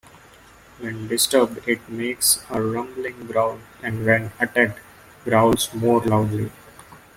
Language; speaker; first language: English; non-native, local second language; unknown